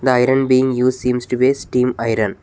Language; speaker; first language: English; non-native, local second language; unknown